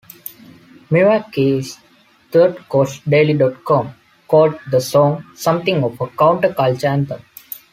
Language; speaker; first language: English; non-native, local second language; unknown